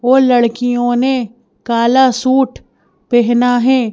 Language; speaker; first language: Hindi; native; Hindi